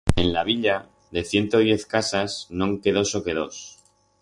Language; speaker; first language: Aragonese; non-native, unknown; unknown